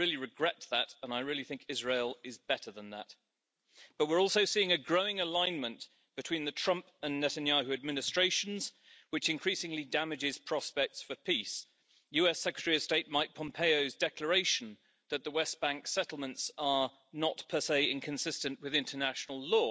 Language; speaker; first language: English; native; English